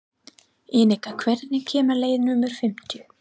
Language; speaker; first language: Icelandic; non-native, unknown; English